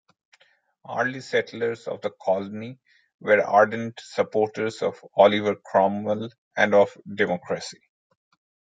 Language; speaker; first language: English; non-native, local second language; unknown